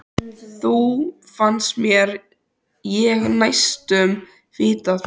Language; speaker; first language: Icelandic; native; Icelandic